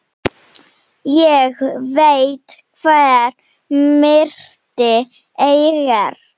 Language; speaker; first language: Icelandic; non-native, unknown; Slovenian